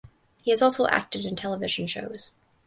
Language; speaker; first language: English; native; English